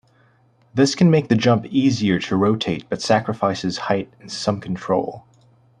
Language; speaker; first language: English; native; English